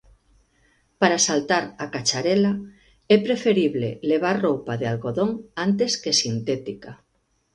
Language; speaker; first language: Galician; native; Galician